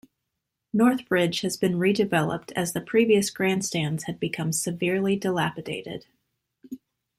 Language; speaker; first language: English; native; English